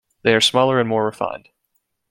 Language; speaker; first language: English; native; English